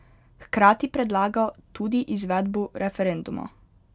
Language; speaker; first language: Slovenian; native; Slovenian